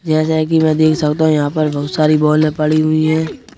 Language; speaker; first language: Hindi; native; Hindi